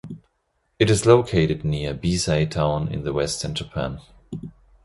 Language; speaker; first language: English; non-native, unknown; German